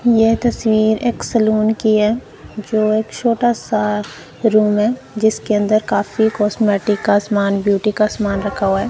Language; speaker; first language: Hindi; non-native, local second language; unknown